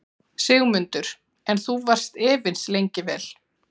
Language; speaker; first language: Icelandic; native; Icelandic